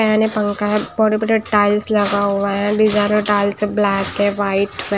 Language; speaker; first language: Hindi; non-native, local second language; Punjabi